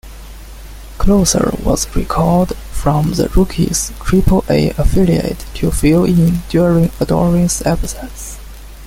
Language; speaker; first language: English; non-native, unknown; Chinese